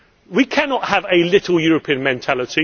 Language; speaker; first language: English; native; English